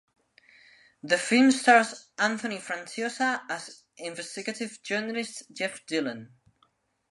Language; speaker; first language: English; non-native, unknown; Spanish